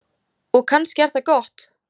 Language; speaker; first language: Icelandic; native; Icelandic